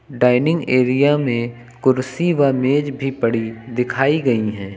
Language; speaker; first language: Hindi; native; Hindi